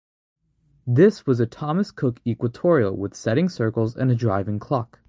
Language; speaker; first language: English; native; English